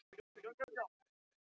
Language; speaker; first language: Icelandic; non-native, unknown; English